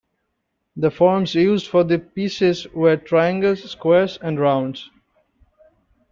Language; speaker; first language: English; non-native, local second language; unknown